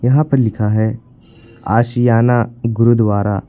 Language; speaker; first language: Hindi; native; Hindi